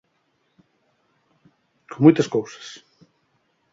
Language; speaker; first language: Galician; native; Galician